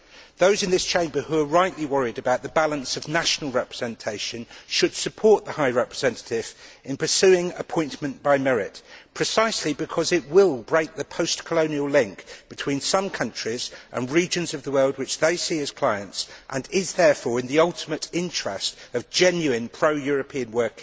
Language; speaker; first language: English; native; English